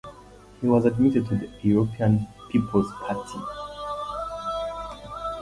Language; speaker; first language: English; non-native, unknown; Kinyarwanda